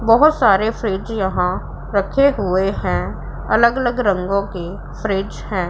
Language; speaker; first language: Hindi; non-native, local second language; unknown